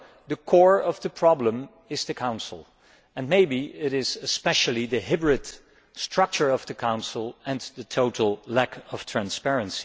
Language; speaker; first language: English; non-native, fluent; Dutch